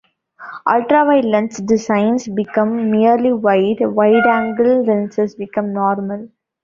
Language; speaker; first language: English; non-native, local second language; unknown